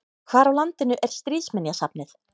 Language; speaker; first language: Icelandic; native; Icelandic